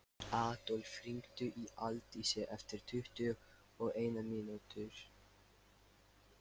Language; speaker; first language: Icelandic; non-native, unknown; Lithuanian